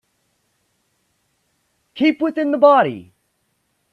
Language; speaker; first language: English; native; English